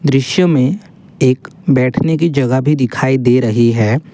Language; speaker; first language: Hindi; non-native, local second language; Assamese